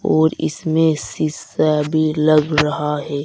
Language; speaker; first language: Hindi; native; Hindi